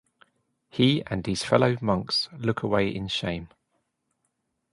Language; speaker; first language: English; native; English